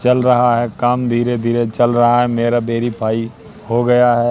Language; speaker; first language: Hindi; native; Hindi